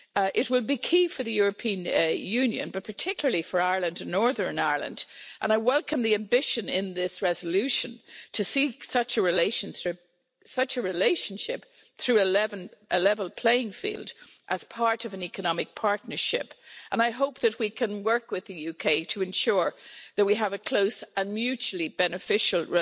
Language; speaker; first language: English; native; English